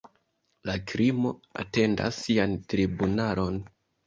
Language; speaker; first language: Esperanto; non-native, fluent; Kinyarwanda